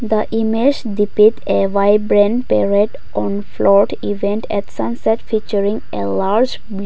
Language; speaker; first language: English; non-native, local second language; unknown